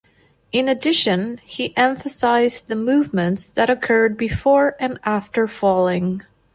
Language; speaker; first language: English; non-native, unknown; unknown